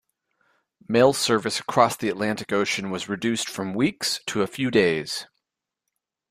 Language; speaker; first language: English; native; English